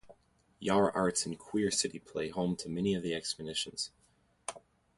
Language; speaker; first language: English; native; English